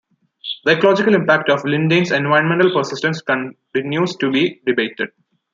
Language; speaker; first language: English; non-native, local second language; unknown